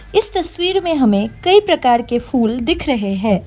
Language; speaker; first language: Hindi; non-native, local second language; Assamese